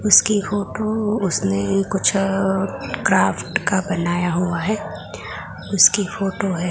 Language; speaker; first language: Hindi; non-native, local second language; Gujarati